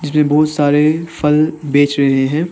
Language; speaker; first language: Hindi; non-native, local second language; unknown